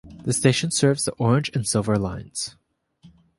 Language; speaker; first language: English; native; English